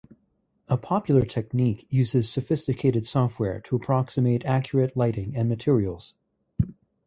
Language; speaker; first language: English; native; English